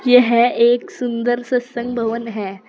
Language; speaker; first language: Hindi; native; Hindi